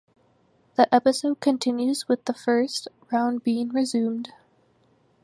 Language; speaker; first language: English; native; English